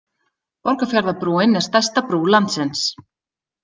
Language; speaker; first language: Icelandic; native; Icelandic